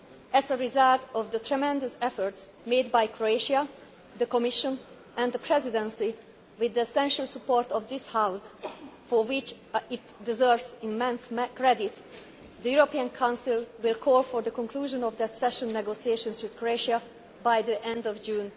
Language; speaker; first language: English; non-native, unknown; Hungarian